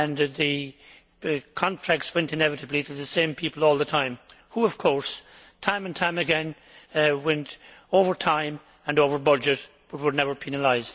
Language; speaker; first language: English; native; English